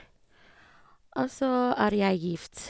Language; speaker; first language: Norwegian; non-native, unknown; Ga